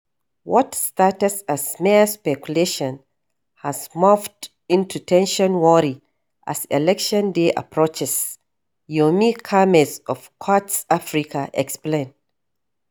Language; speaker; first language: English; non-native, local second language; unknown